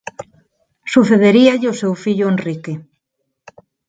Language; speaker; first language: Galician; non-native, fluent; Spanish